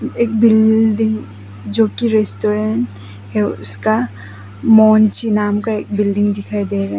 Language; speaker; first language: Hindi; non-native, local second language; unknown